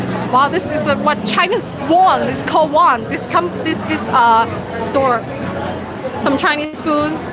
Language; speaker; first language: English; non-native, fluent; Chinese